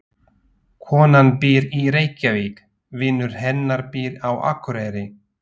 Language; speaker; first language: Icelandic; non-native, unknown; Slovak